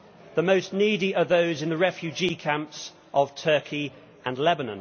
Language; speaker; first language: English; native; English